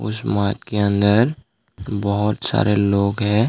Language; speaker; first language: Hindi; non-native, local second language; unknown